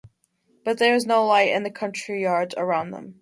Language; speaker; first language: English; native; English